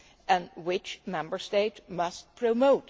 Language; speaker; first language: English; non-native, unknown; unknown